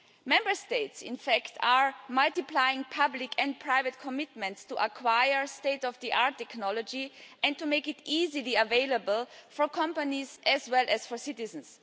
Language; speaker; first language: English; non-native, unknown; German